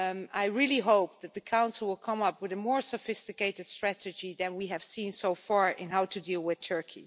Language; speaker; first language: English; non-native, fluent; Dutch